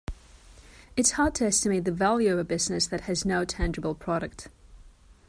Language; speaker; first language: English; non-native, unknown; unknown